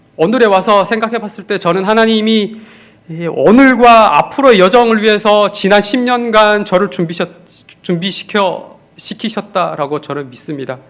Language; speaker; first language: Korean; native; Korean